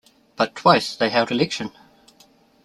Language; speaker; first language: English; native; English